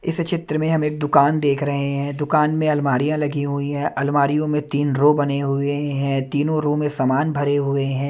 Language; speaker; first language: Hindi; non-native, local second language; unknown